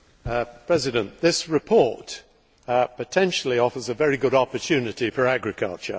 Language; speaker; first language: English; native; English